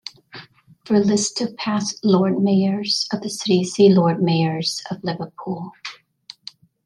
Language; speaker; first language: English; native; English